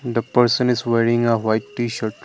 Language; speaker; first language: English; non-native, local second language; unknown